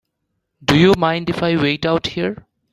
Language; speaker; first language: English; non-native, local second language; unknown